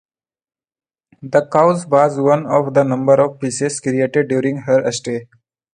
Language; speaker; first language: English; non-native, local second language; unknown